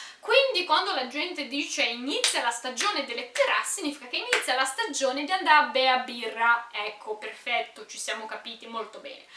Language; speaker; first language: Italian; non-native, fluent; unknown